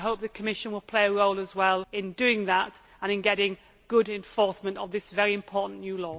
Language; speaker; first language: English; native; English